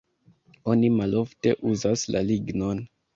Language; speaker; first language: Esperanto; non-native, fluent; Kinyarwanda